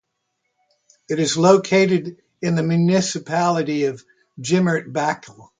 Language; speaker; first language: English; native; English